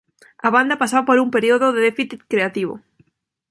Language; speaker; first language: Galician; non-native, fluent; Spanish